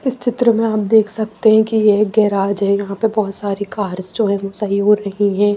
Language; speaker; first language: Hindi; non-native, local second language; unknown